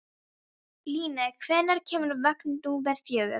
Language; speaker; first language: Icelandic; non-native, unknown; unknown